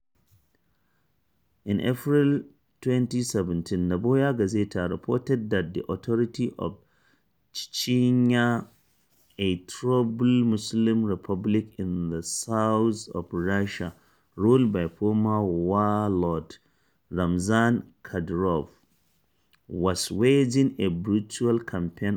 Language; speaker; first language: English; non-native, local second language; Hausa